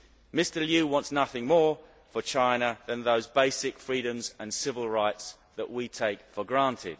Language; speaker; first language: English; native; English